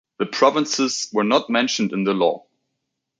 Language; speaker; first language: English; native; English